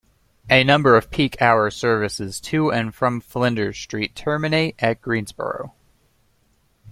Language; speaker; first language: English; native; English